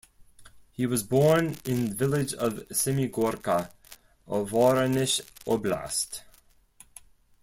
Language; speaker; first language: English; non-native, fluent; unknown